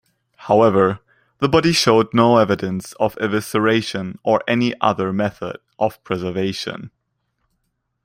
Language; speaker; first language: English; non-native, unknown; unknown